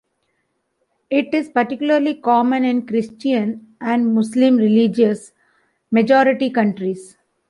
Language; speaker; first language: English; non-native, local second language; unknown